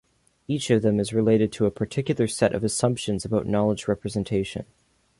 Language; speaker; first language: English; native; English